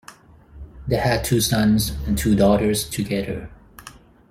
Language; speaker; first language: English; non-native, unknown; Thai